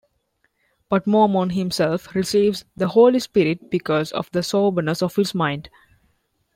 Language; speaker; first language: English; non-native, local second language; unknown